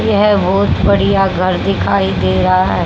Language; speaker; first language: Hindi; native; Hindi